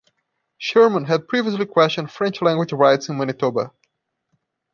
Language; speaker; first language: English; non-native, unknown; Portuguese